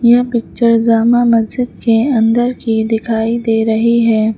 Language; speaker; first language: Hindi; native; Hindi